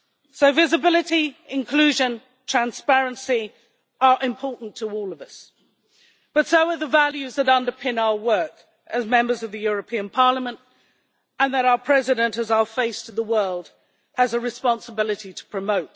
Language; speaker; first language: English; native; English